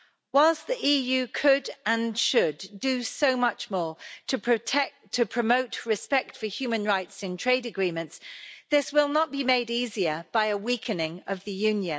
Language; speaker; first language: English; native; English